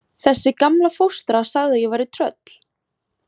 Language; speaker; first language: Icelandic; native; Icelandic